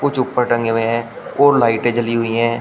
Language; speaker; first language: Hindi; native; Hindi